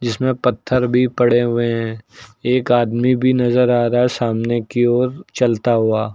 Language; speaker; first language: Hindi; native; Hindi